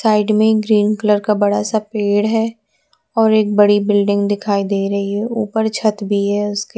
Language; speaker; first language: Hindi; non-native, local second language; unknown